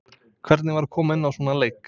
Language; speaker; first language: Icelandic; non-native, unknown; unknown